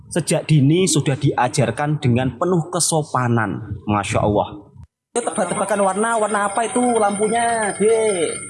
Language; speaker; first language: Indonesian; native; Indonesian